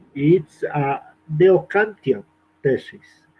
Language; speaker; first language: English; non-native, learner; Spanish